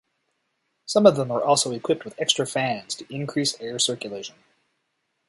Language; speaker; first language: English; native; English